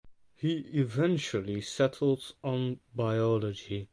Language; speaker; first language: English; non-native, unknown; Dutch